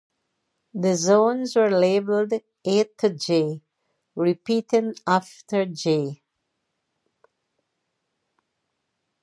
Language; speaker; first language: English; native; English